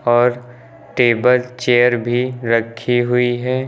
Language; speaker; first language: Hindi; native; Hindi